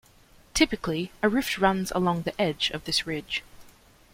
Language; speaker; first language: English; native; English